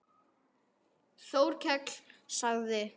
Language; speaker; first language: Icelandic; native; Icelandic